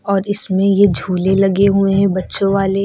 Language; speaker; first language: Hindi; native; Hindi